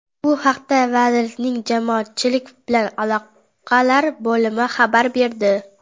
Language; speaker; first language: Uzbek; non-native, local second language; Kara-Kalpak